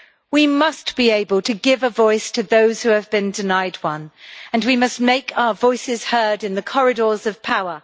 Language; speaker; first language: English; native; English